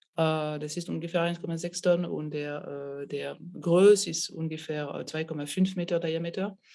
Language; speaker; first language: German; non-native, fluent; French